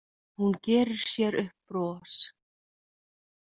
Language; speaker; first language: Icelandic; native; Icelandic